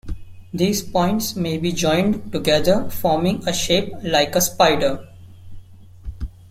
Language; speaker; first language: English; non-native, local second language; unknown